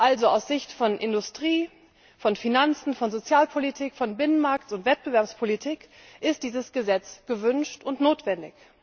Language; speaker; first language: German; native; German